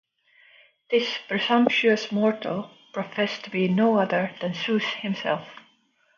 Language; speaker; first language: English; non-native, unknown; Estonian